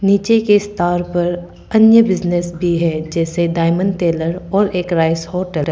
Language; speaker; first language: Hindi; non-native, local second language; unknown